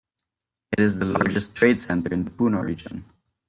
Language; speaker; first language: English; non-native, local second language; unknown